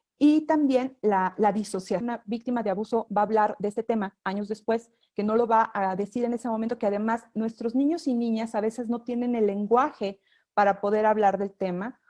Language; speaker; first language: Spanish; native; Spanish